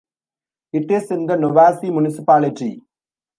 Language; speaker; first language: English; non-native, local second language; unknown